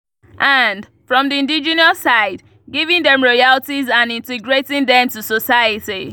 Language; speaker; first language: English; non-native, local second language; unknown